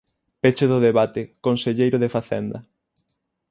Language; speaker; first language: Galician; native; Galician